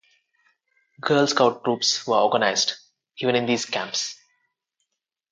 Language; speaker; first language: English; non-native, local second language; Telugu